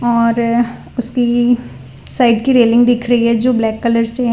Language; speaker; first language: Hindi; non-native, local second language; Gujarati